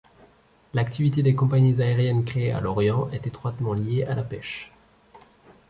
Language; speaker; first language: French; native; French